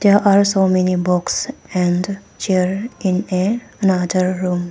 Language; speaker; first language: English; non-native, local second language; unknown